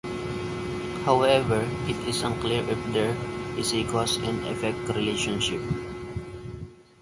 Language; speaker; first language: English; non-native, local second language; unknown